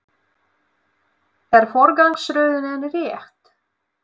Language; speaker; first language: Icelandic; non-native, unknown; Russian